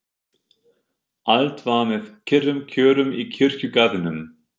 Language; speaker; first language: Icelandic; non-native, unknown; German